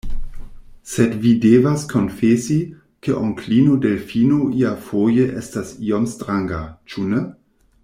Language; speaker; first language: Esperanto; non-native, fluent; German